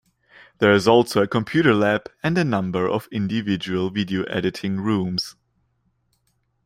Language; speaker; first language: English; non-native, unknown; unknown